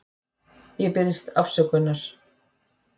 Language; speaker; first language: Icelandic; native; Icelandic